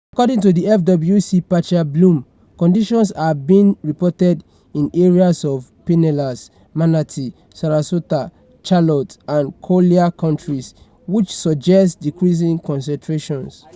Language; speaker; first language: English; non-native, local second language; Yoruba